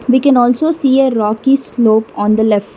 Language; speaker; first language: English; non-native, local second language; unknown